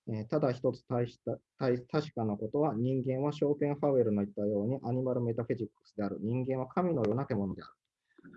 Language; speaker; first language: Japanese; native; Japanese